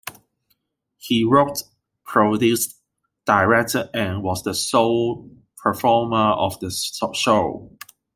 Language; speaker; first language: English; non-native, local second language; Cantonese